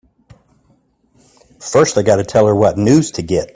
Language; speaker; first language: English; native; English